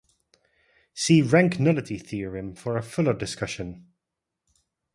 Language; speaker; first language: English; non-native, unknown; Dutch